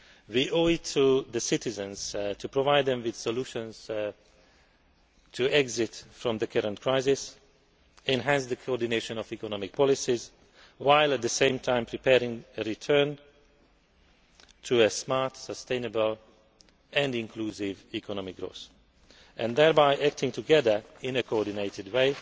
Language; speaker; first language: English; non-native, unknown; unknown